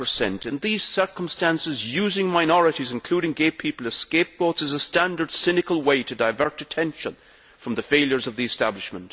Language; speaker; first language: English; native; English